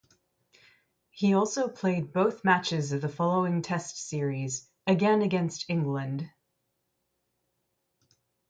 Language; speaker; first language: English; native; English